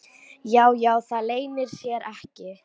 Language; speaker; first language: Icelandic; non-native, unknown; Polish